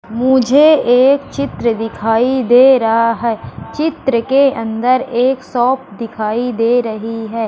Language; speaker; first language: Hindi; native; Hindi